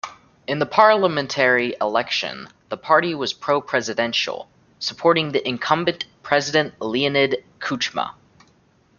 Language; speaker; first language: English; native; English